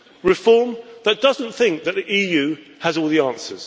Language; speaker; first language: English; native; English